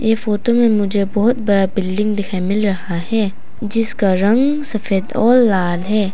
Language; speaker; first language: Hindi; non-native, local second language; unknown